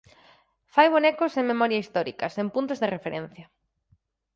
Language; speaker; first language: Galician; native; Galician